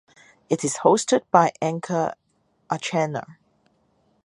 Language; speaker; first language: English; non-native, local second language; Cantonese